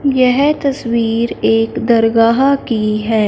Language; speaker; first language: Hindi; non-native, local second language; Punjabi